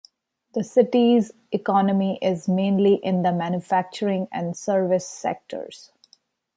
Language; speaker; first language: English; non-native, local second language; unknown